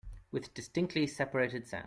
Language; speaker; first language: English; native; English